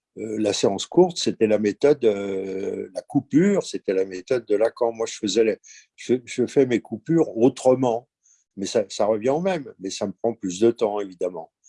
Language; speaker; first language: French; native; French